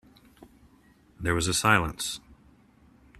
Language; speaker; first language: English; native; English